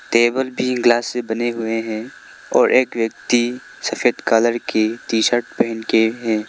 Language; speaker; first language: Hindi; non-native, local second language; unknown